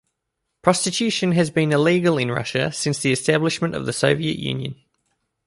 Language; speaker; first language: English; native; English